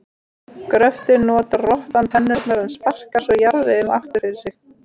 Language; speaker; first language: Icelandic; native; Icelandic